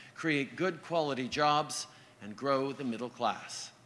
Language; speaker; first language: English; native; English